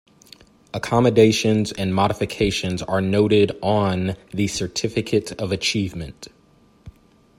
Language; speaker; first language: English; native; English